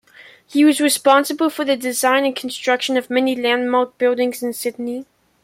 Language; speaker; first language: English; native; English